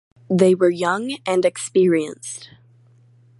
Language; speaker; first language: English; native; English